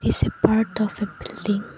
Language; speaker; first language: English; non-native, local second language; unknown